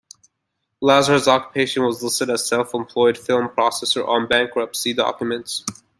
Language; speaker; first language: English; native; English